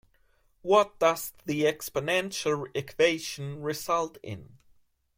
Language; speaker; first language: English; non-native, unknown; German